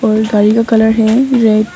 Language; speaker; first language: Hindi; non-native, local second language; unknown